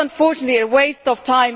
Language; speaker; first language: English; non-native, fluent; German